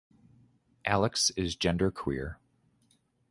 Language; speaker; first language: English; native; English